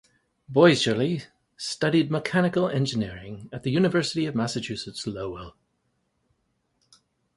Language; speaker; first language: English; native; English